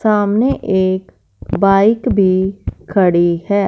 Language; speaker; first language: Hindi; non-native, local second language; Punjabi